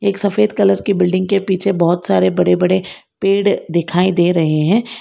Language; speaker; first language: Hindi; non-native, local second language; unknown